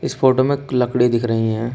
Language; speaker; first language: Hindi; native; Hindi